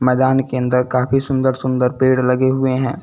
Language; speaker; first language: Hindi; native; Hindi